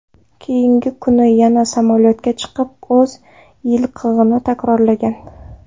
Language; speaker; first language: Uzbek; non-native, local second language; Kara-Kalpak